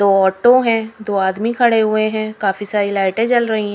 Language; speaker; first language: Hindi; native; Hindi